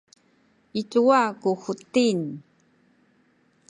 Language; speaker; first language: Sakizaya; non-native, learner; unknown